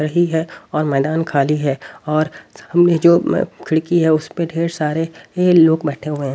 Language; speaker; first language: Hindi; native; Hindi